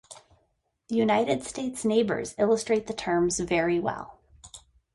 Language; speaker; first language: English; native; English